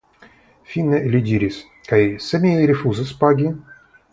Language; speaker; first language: Esperanto; non-native, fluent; Russian